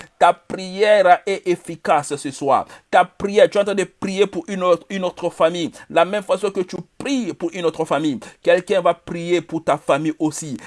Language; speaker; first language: French; non-native, local second language; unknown